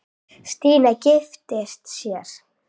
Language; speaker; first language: Icelandic; native; Icelandic